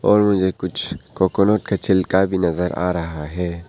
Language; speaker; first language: Hindi; non-native, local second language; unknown